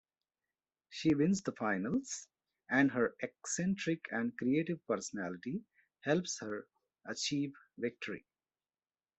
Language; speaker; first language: English; non-native, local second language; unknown